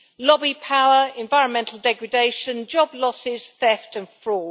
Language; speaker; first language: English; native; English